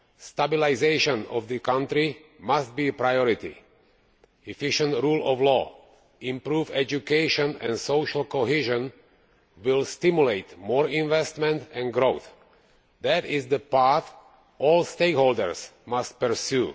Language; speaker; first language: English; non-native, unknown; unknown